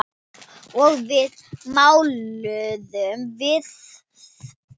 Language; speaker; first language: Icelandic; non-native, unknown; Thai